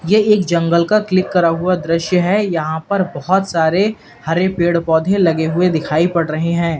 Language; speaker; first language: Hindi; native; Hindi